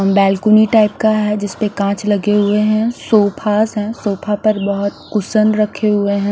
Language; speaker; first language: Hindi; non-native, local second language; Punjabi